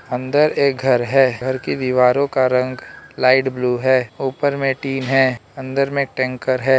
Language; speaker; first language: Hindi; non-native, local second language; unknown